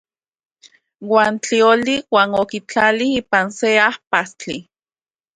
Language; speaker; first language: Central Puebla Nahuatl; native; Central Puebla Nahuatl